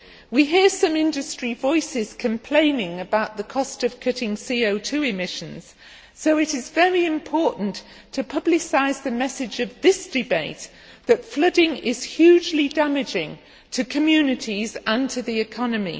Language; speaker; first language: English; native; English